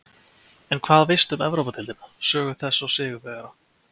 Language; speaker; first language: Icelandic; native; Icelandic